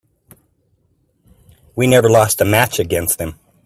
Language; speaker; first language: English; native; English